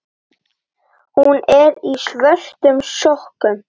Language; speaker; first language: Icelandic; native; Icelandic